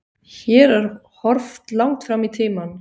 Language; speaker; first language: Icelandic; non-native, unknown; Swiss German